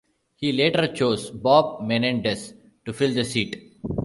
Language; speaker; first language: English; non-native, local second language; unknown